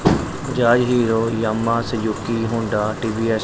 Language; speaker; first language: Hindi; non-native, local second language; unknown